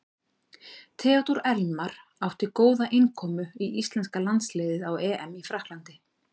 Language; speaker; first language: Icelandic; native; Icelandic